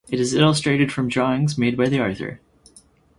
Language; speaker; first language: English; native; English